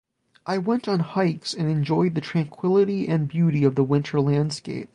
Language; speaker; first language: English; native; English